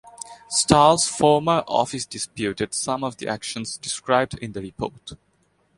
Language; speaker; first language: English; non-native, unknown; Bangla